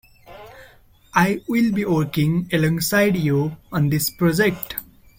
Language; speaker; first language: English; non-native, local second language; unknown